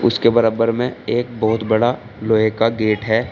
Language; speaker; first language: Hindi; native; Hindi